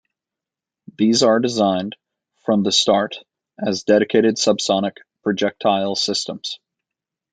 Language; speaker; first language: English; native; English